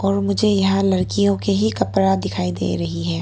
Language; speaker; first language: Hindi; non-native, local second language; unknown